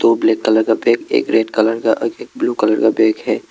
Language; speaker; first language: Hindi; non-native, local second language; Assamese